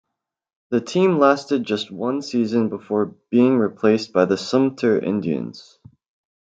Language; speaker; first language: English; native; English